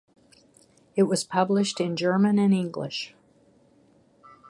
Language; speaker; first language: English; native; English